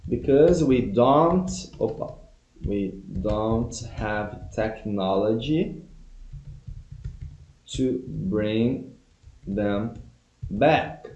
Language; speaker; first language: English; non-native, fluent; Portuguese